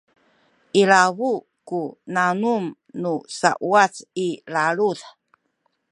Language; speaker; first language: Sakizaya; native; Sakizaya